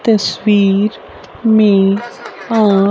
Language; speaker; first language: Hindi; native; Hindi